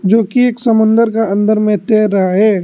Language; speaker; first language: Hindi; non-native, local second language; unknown